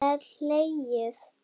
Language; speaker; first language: Icelandic; non-native, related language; Danish